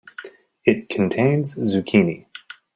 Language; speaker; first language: English; native; English